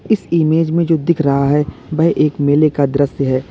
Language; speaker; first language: Hindi; native; Hindi